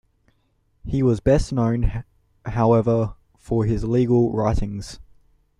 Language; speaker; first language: English; native; English